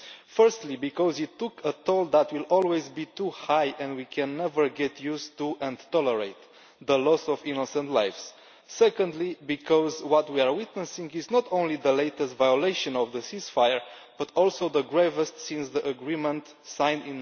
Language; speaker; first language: English; non-native, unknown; Romanian